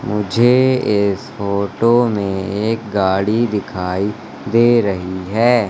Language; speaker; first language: Hindi; native; Hindi